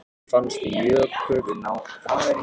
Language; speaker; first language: Icelandic; non-native, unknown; Japanese